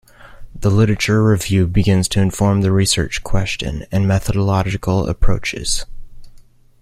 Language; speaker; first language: English; native; English